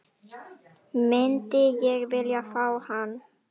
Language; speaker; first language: Icelandic; non-native, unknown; Indonesian